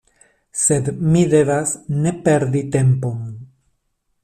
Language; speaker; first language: Esperanto; non-native, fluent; Spanish